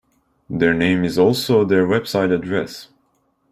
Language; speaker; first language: English; non-native, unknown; Turkish